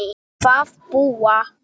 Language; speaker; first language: Icelandic; non-native, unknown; English